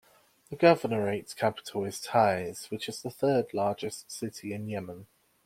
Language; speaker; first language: English; native; English